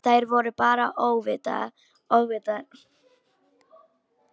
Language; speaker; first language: Icelandic; non-native, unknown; Polish